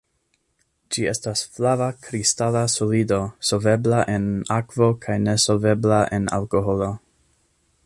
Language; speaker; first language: Esperanto; non-native, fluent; English